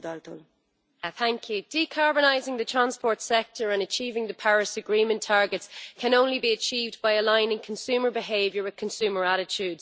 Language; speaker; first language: English; native; English